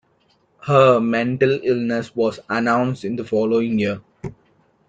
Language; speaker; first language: English; non-native, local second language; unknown